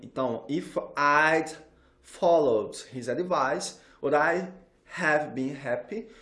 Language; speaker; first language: English; non-native, fluent; Portuguese